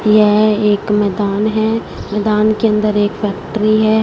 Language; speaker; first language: Hindi; non-native, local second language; Punjabi